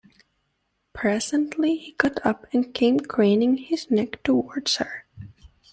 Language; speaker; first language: English; native; English